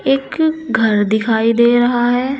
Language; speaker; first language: Hindi; native; Hindi